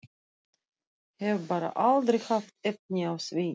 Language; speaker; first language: Icelandic; non-native, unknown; Russian